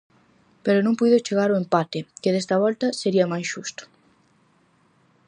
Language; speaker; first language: Galician; native; Galician